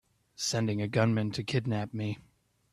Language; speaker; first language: English; native; English